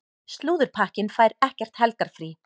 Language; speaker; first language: Icelandic; native; Icelandic